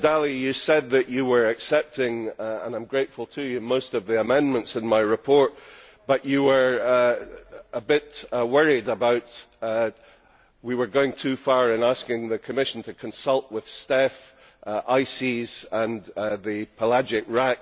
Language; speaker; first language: English; native; English